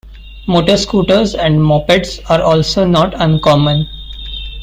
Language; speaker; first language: English; non-native, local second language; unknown